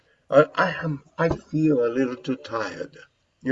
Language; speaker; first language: English; non-native, fluent; Spanish